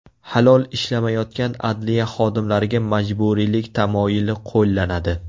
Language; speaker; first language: Uzbek; native; Uzbek